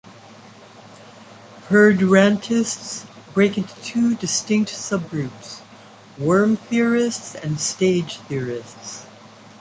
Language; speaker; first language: English; native; English